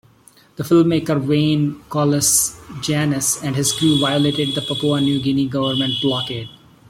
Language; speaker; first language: English; non-native, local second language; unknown